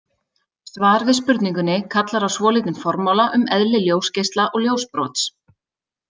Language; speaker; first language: Icelandic; native; Icelandic